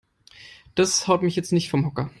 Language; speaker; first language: English; non-native, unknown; German